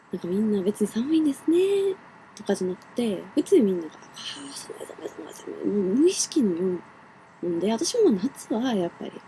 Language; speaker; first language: Japanese; non-native, fluent; Finnish